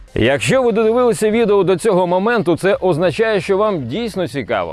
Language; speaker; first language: Ukrainian; non-native, local second language; Russian